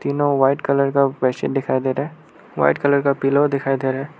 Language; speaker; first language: Hindi; non-native, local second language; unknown